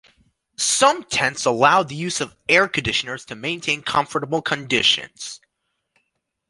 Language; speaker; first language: English; native; English